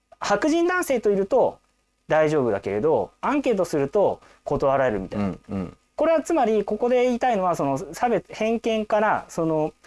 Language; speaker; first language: Japanese; native; Japanese